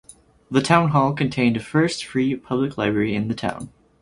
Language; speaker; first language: English; native; English